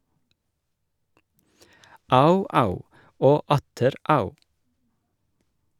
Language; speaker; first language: Norwegian; non-native, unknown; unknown